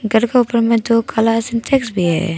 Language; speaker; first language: Hindi; non-native, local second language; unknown